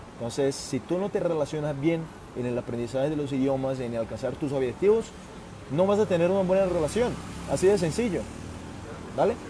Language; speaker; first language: Spanish; non-native, related language; Portuguese